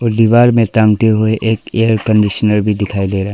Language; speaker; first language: Hindi; non-native, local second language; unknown